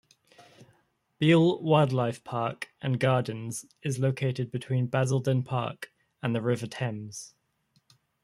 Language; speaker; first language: English; native; English